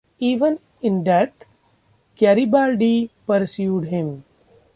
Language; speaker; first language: English; non-native, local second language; Marathi